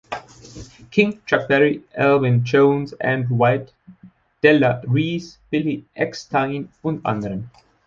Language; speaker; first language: German; native; German